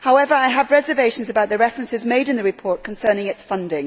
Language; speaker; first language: English; native; English